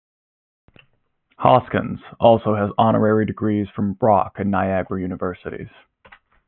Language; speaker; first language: English; native; English